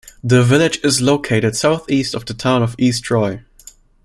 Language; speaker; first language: English; non-native, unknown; German